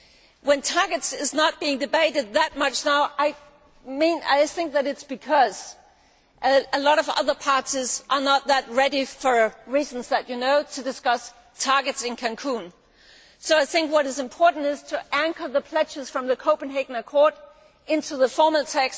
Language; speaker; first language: English; non-native, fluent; Danish